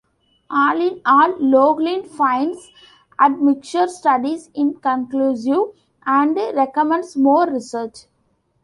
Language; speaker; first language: English; non-native, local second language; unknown